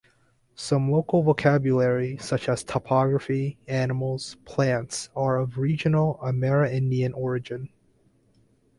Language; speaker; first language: English; non-native, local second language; Cantonese